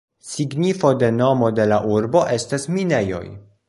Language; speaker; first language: Esperanto; non-native, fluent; Polish